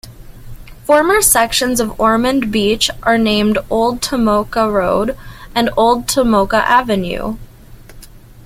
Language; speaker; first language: English; native; English